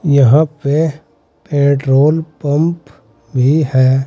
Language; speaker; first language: Hindi; native; Hindi